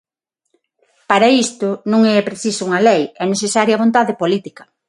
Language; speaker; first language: Galician; non-native, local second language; Spanish